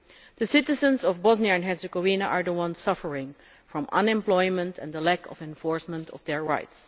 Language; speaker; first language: English; non-native, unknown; Dutch